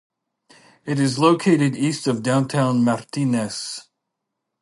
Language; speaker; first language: English; native; English